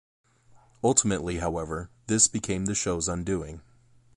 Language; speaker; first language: English; native; English